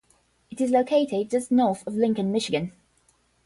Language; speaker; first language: English; non-native, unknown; Portuguese